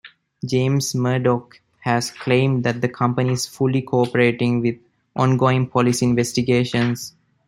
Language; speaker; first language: English; non-native, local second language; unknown